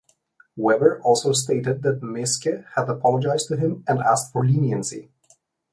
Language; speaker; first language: English; non-native, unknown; Slovenian